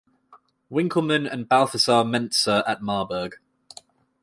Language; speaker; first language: English; native; English